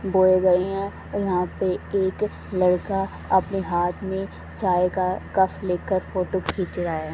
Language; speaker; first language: Hindi; native; Hindi